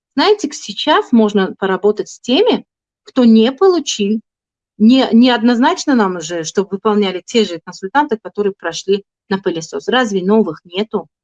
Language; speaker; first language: Russian; non-native, local second language; Tajik